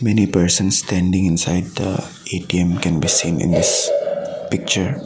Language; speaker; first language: English; non-native, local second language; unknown